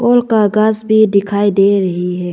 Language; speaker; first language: Hindi; non-native, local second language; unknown